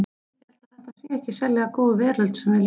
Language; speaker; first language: Icelandic; native; Icelandic